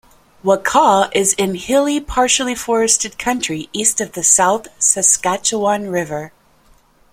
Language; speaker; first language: English; native; English